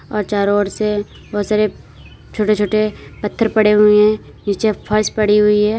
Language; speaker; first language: Hindi; native; Hindi